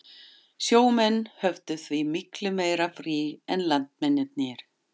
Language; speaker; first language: Icelandic; non-native, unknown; German